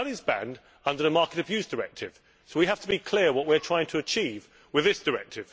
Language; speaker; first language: English; native; English